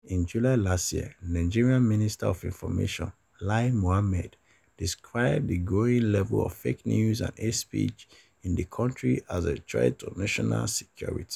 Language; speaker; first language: English; non-native, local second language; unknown